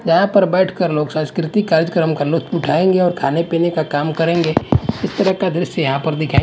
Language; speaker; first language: Hindi; non-native, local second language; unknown